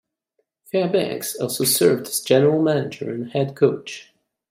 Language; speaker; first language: English; non-native, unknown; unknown